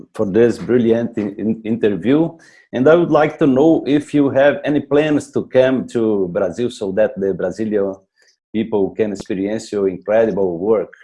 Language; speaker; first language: English; non-native, learner; Portuguese